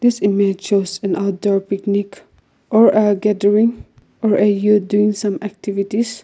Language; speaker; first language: English; non-native, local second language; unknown